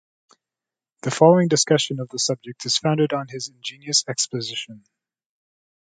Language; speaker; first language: English; native; English